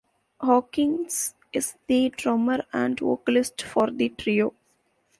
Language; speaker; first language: English; non-native, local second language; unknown